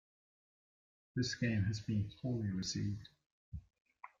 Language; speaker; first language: English; native; English